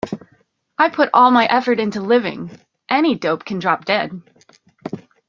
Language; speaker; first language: English; native; English